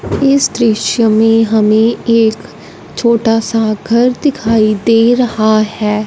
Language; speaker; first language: Hindi; non-native, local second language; Punjabi